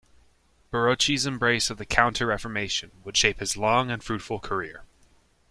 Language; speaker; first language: English; native; English